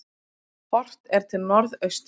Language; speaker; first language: Icelandic; native; Icelandic